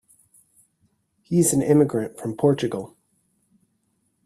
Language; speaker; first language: English; native; English